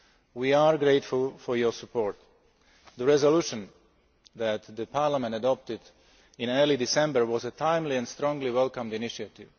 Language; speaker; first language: English; non-native, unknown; Slovak